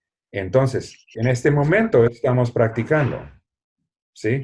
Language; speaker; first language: Spanish; non-native, fluent; English